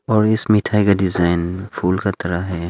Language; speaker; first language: Hindi; non-native, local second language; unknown